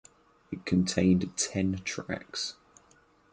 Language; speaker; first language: English; native; English